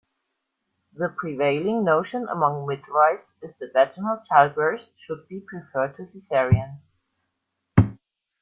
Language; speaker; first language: English; non-native, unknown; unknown